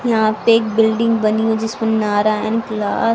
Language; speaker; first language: Hindi; native; Hindi